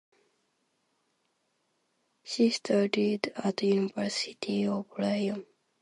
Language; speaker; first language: English; non-native, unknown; Japanese